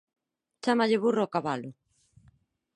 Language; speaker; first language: Galician; non-native, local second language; Spanish